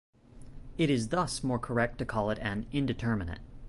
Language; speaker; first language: English; native; English